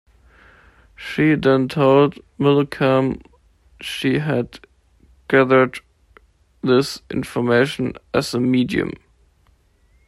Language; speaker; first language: English; non-native, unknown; German